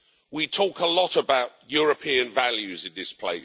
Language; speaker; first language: English; native; English